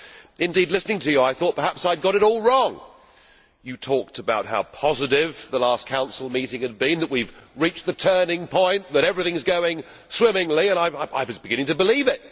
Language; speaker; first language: English; native; English